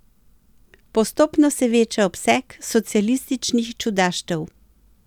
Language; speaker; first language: Slovenian; native; Slovenian